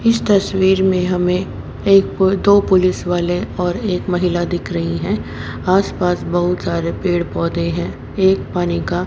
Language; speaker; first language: Hindi; native; Hindi